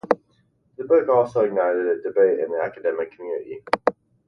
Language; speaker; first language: English; native; English